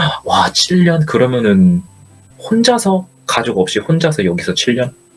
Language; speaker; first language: Korean; native; Korean